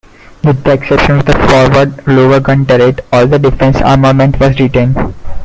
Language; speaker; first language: English; non-native, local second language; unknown